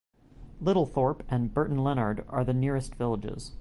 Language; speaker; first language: English; native; English